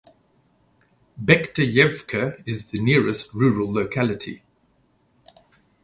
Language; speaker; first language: English; native; English